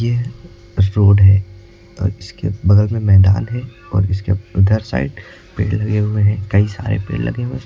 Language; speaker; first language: Hindi; native; Hindi